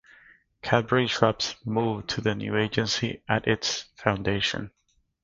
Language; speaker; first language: English; native; English